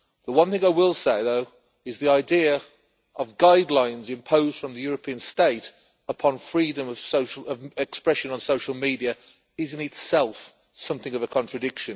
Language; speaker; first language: English; native; English